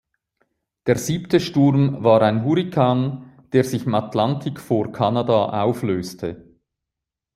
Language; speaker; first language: German; native; German